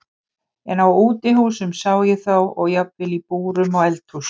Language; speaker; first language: Icelandic; native; Icelandic